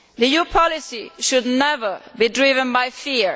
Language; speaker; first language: English; non-native, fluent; Italian